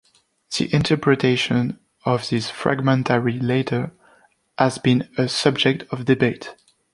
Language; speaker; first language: English; non-native, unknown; French